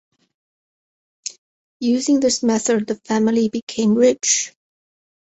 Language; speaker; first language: English; non-native, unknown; Chinese